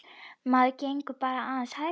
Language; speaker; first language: Icelandic; native; Icelandic